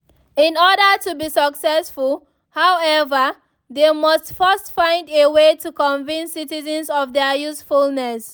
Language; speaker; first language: English; non-native, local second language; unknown